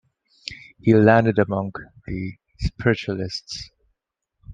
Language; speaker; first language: English; non-native, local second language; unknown